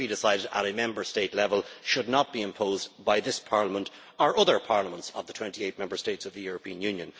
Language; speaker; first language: English; native; English